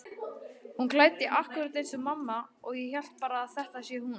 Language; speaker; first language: Icelandic; native; Icelandic